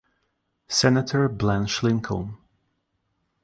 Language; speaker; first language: English; non-native, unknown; Russian